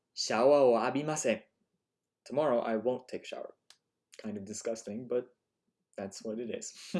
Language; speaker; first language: English; native; English